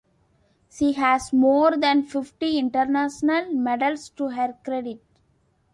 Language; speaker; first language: English; non-native, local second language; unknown